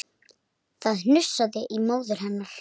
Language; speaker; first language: Icelandic; native; Icelandic